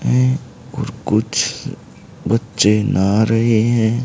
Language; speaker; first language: Hindi; native; Hindi